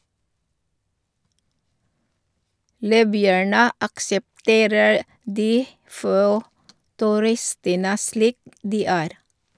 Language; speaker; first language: Norwegian; non-native, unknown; Filipino